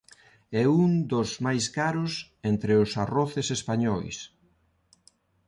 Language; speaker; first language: Galician; non-native, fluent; Spanish